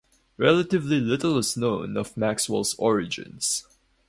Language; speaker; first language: English; non-native, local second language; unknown